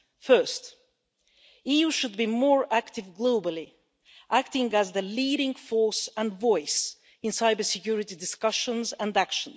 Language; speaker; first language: English; non-native, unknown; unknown